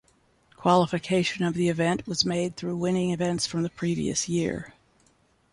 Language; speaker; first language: English; native; English